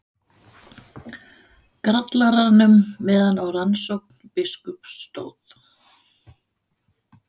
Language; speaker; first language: Icelandic; non-native, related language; Danish